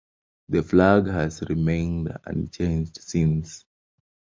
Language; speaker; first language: English; non-native, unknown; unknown